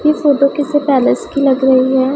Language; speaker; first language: Hindi; non-native, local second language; Punjabi